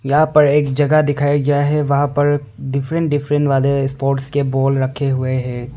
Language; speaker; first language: Hindi; non-native, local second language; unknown